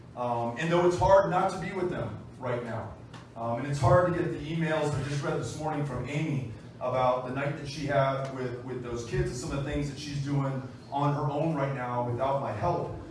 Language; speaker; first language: English; native; English